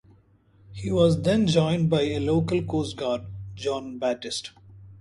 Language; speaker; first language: English; non-native, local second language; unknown